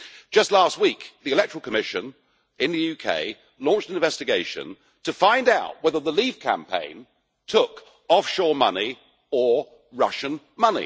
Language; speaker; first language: English; native; English